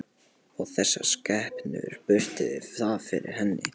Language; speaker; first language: Icelandic; non-native, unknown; Polish